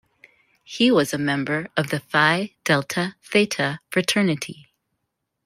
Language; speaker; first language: English; native; English